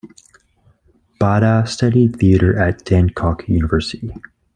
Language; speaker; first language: English; native; English